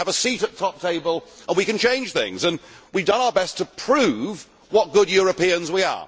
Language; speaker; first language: English; native; English